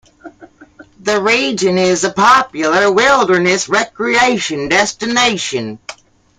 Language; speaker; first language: English; native; English